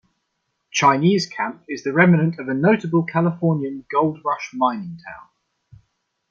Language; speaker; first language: English; non-native, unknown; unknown